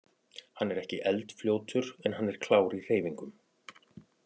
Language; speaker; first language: Icelandic; native; Icelandic